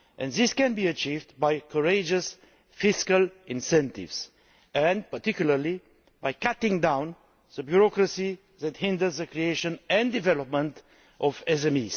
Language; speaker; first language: English; non-native, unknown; Romanian